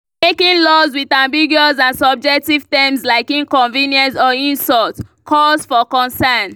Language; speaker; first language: English; non-native, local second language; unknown